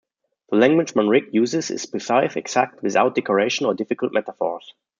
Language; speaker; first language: English; non-native, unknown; German